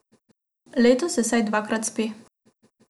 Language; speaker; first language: Slovenian; non-native, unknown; Macedonian